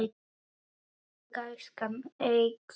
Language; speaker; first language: Icelandic; non-native, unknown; Polish